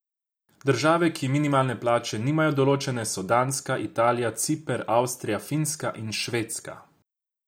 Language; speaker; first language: Slovenian; non-native, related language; Croatian